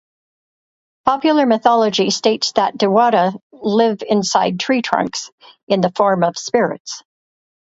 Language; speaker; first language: English; native; English